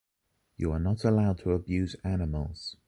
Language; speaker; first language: English; native; English